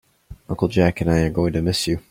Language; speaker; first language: English; native; English